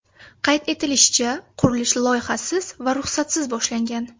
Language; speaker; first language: Uzbek; native; Uzbek